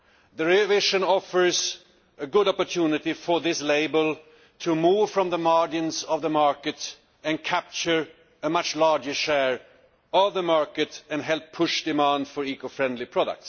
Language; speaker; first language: English; non-native, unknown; Swedish